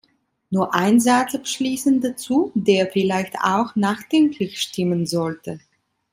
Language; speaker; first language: German; non-native, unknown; Italian